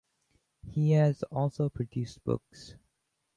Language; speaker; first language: English; native; English